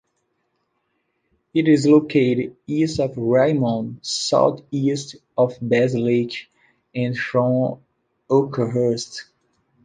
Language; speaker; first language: English; non-native, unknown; Portuguese